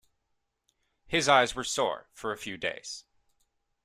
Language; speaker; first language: English; native; English